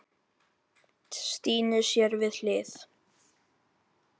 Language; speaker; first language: Icelandic; non-native, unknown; Filipino